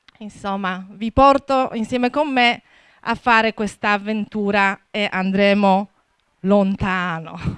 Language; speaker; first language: Italian; non-native, fluent; Polish